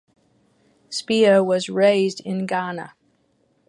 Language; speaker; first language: English; native; English